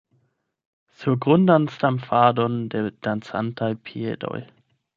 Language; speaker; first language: Esperanto; non-native, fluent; German